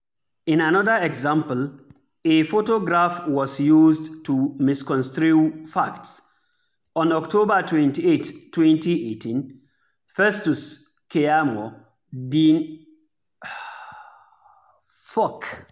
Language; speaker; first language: English; non-native, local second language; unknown